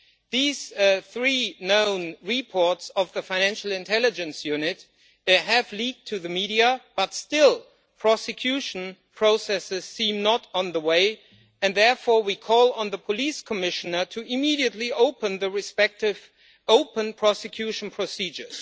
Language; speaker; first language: English; non-native, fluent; German